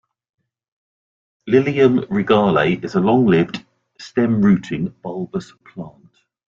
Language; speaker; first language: English; native; English